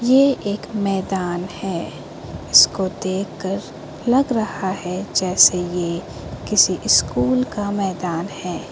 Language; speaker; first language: Hindi; native; Hindi